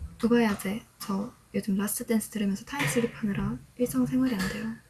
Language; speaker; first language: Korean; native; Korean